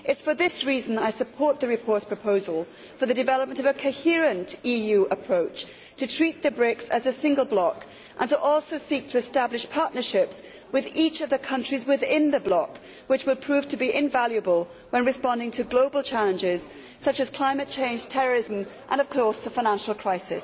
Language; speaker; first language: English; native; English